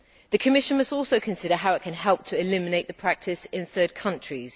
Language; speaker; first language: English; native; English